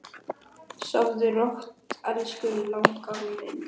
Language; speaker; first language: Icelandic; native; Icelandic